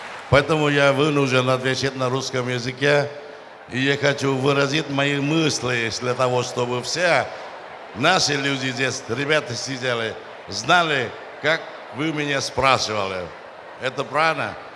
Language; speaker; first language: Russian; non-native, fluent; Vietnamese